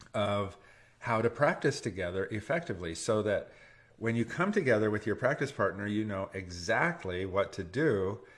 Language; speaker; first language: English; native; English